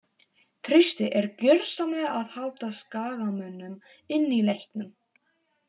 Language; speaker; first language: Icelandic; non-native, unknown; Polish